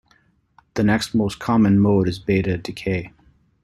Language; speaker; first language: English; native; English